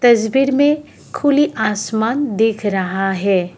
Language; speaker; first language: Hindi; non-native, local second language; Assamese